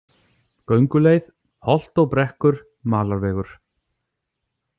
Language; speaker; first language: Icelandic; native; Icelandic